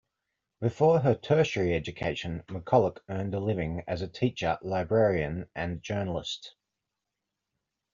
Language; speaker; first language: English; native; English